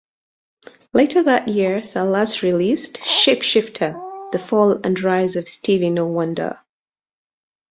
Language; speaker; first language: English; native; English